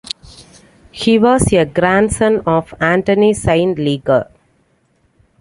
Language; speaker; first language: English; non-native, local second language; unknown